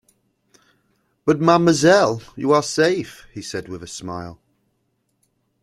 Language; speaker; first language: English; native; English